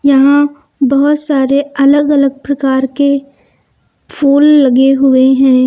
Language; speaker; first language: Hindi; native; Hindi